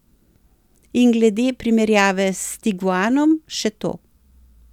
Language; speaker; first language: Slovenian; native; Slovenian